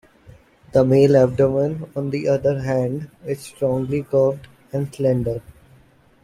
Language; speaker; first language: English; non-native, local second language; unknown